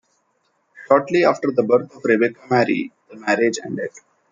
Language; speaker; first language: English; non-native, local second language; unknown